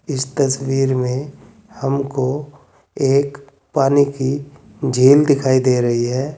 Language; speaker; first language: Hindi; native; Hindi